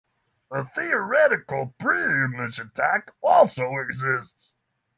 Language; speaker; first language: English; non-native, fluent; Norwegian